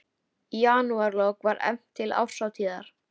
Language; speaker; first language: Icelandic; native; Icelandic